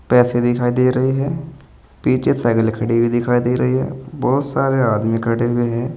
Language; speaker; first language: Hindi; native; Hindi